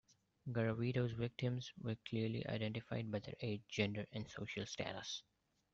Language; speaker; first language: English; non-native, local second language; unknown